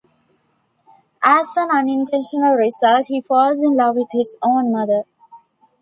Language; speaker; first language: English; non-native, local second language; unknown